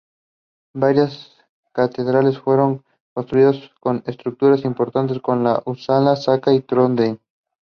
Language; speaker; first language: English; non-native, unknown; Spanish